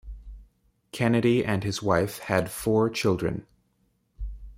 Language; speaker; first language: English; native; English